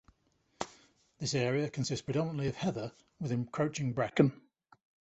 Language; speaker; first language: English; native; English